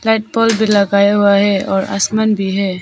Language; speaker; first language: Hindi; non-native, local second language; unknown